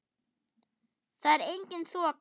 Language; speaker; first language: Icelandic; non-native, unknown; German